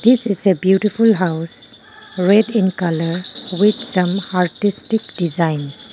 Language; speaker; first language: English; non-native, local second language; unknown